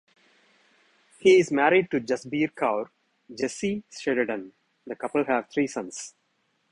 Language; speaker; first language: English; non-native, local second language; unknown